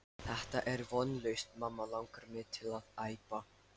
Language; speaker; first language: Icelandic; non-native, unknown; Lithuanian